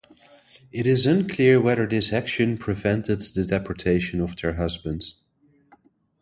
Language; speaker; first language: English; non-native, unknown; Dutch